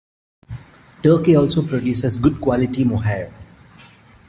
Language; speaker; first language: English; non-native, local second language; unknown